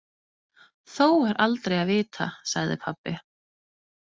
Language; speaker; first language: Icelandic; non-native, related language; Danish